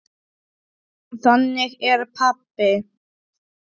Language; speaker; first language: Icelandic; non-native, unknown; Polish